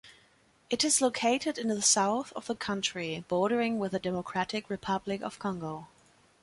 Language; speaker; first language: English; non-native, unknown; German